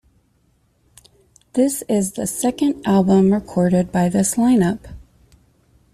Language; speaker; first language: English; native; English